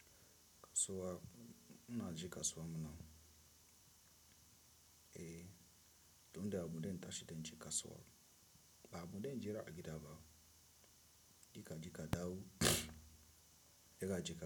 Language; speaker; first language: Hausa; non-native, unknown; Tiv